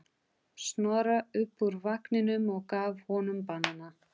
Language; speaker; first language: Icelandic; non-native, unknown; Portuguese